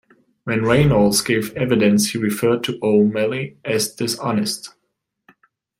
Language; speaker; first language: English; non-native, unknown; German